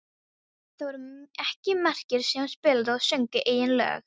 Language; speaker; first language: Icelandic; non-native, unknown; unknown